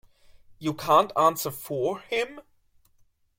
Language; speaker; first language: English; non-native, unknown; German